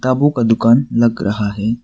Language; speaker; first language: Hindi; non-native, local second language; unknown